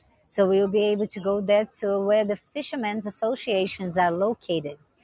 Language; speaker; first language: English; non-native, fluent; Portuguese